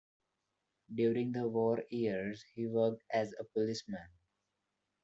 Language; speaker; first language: English; non-native, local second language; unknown